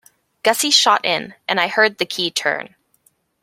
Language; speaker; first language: English; native; English